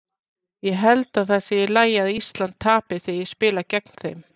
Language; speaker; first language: Icelandic; native; Icelandic